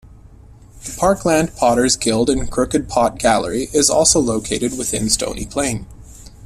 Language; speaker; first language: English; native; English